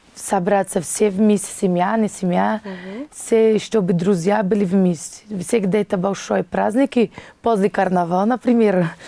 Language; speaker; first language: Russian; non-native, fluent; Portuguese